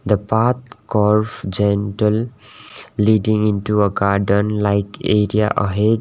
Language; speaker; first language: English; non-native, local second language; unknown